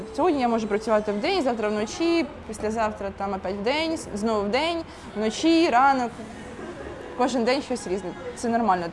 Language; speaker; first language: Ukrainian; non-native, local second language; Russian